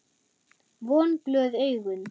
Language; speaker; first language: Icelandic; non-native, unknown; German